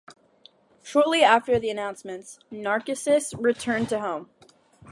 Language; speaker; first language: English; native; English